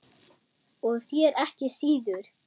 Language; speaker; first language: Icelandic; non-native, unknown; German